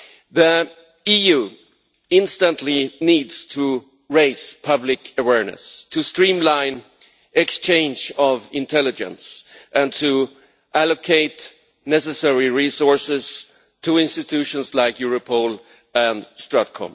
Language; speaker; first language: English; non-native, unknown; Swedish